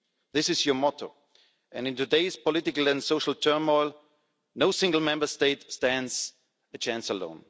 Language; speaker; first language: English; non-native, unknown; German